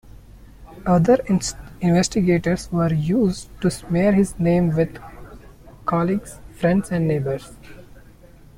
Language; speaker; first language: English; non-native, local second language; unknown